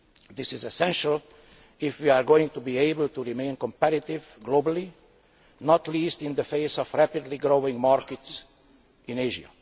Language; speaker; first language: English; non-native, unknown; Hungarian